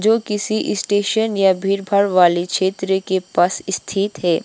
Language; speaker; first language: Hindi; non-native, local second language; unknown